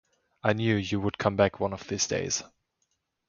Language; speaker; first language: English; non-native, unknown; German